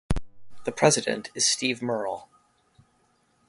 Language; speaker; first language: English; native; English